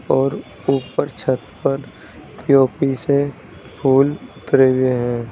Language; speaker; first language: Hindi; native; Hindi